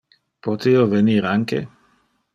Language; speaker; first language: Interlingua; non-native, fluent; Dutch